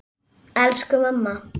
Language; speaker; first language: Icelandic; native; Icelandic